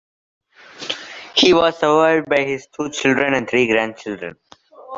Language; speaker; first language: English; non-native, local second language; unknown